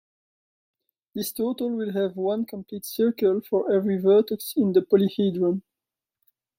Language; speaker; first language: English; non-native, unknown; French